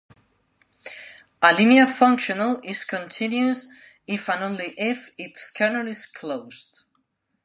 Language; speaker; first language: English; non-native, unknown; Spanish